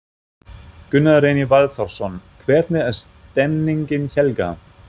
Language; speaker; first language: Icelandic; non-native, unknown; German